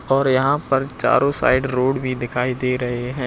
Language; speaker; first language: Hindi; native; Hindi